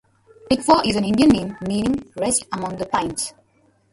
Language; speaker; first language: English; non-native, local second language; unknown